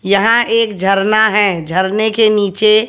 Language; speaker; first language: Hindi; native; Hindi